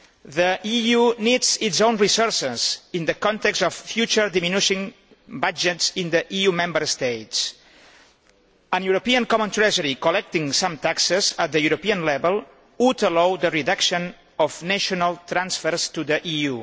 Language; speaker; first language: English; non-native, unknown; Catalan